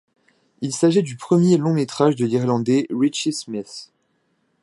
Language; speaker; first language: French; native; French